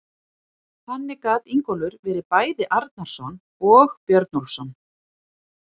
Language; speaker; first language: Icelandic; native; Icelandic